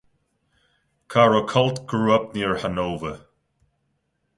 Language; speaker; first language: English; non-native, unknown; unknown